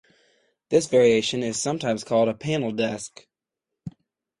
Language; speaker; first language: English; native; English